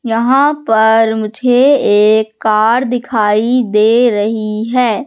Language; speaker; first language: Hindi; native; Hindi